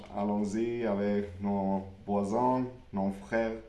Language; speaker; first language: French; non-native, learner; Spanish